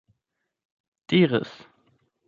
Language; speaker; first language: Esperanto; non-native, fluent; German